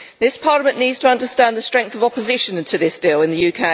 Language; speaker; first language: English; native; English